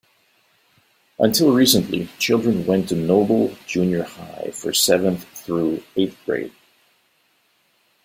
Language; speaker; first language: English; native; English